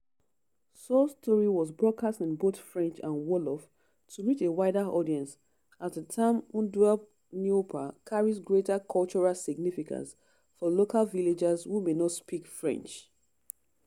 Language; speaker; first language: English; non-native, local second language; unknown